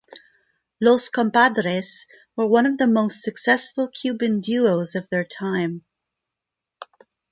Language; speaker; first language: English; non-native, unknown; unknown